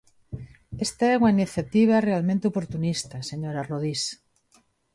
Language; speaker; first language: Galician; non-native, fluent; Spanish